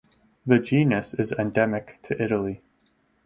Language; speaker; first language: English; native; English